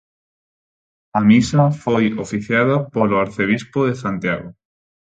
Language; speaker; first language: Galician; non-native, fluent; Spanish